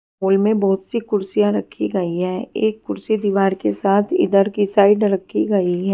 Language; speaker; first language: Hindi; non-native, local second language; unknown